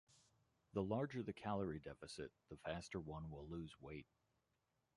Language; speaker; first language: English; native; English